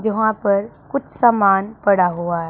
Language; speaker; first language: Hindi; non-native, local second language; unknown